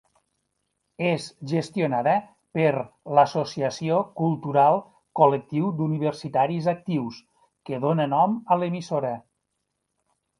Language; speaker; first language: Catalan; native; Catalan